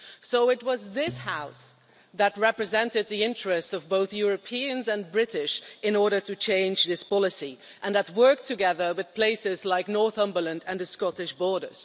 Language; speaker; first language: English; non-native, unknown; Dutch